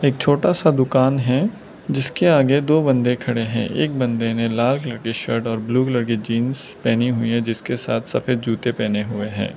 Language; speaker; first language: Hindi; non-native, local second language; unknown